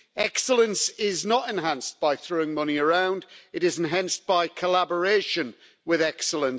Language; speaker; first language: English; native; English